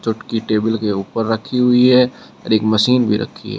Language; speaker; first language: Hindi; native; Hindi